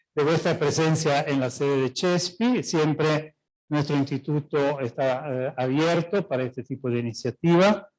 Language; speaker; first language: Spanish; non-native, related language; Italian